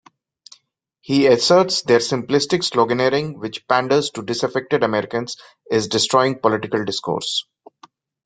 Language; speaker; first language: English; non-native, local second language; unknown